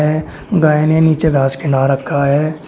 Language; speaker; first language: Hindi; native; Hindi